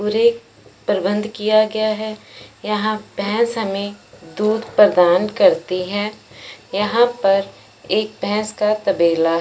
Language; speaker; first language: Hindi; non-native, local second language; Punjabi